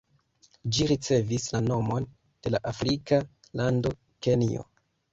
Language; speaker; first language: Esperanto; non-native, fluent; Kinyarwanda